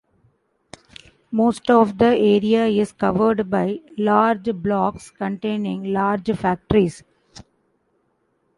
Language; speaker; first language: English; non-native, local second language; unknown